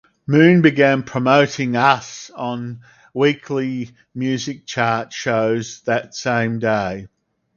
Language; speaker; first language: English; native; English